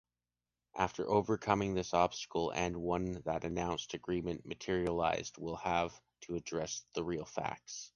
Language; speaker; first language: English; native; English